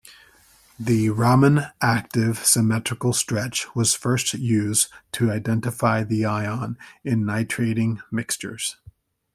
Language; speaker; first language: English; native; English